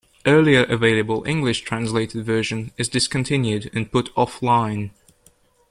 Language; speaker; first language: English; native; English